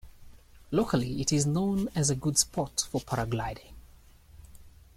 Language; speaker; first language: English; native; English